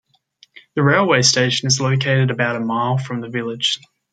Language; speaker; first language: English; native; English